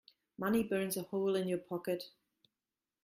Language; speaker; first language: English; non-native, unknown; German